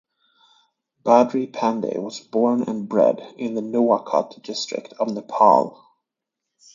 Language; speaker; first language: English; native; English